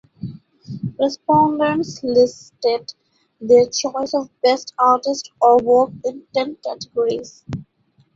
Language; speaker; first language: English; non-native, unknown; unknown